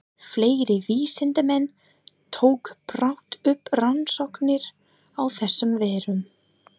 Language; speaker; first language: Icelandic; non-native, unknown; English